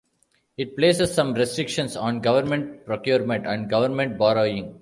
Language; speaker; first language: English; non-native, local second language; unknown